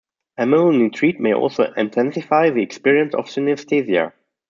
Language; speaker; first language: English; non-native, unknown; German